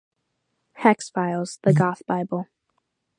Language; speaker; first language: English; native; English